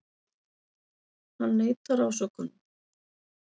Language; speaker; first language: Icelandic; native; Icelandic